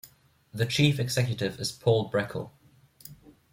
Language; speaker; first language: English; non-native, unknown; German